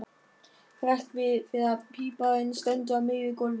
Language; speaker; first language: Icelandic; non-native, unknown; German